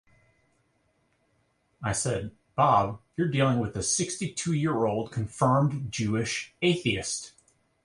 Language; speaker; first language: English; native; English